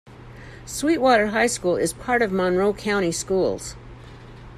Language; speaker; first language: English; native; English